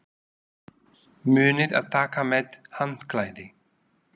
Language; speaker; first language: Icelandic; non-native, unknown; Slovak